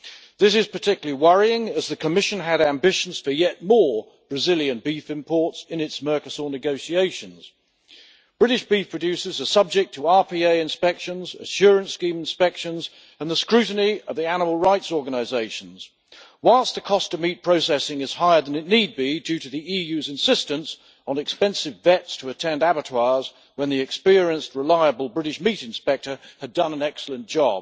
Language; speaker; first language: English; native; English